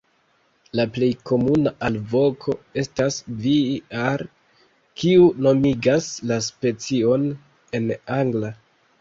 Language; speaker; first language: Esperanto; non-native, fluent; Kinyarwanda